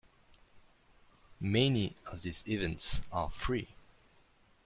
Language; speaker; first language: English; non-native, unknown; French